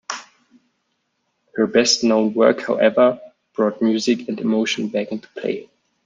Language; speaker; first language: English; non-native, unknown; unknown